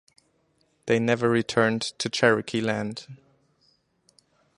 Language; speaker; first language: English; non-native, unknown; German